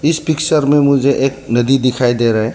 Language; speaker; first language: Hindi; non-native, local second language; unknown